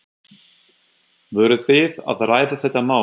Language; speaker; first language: Icelandic; non-native, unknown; German